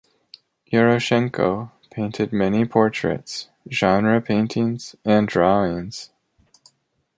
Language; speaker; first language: English; native; English